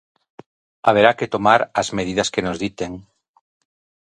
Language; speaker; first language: Galician; native; Galician